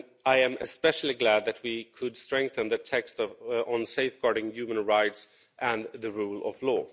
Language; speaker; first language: English; non-native, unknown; Swedish